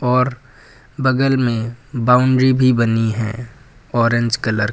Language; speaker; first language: Hindi; native; Hindi